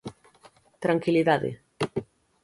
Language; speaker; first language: Galician; native; Galician